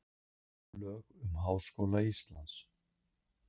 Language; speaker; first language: Icelandic; native; Icelandic